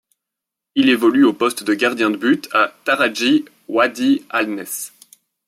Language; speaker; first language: French; native; French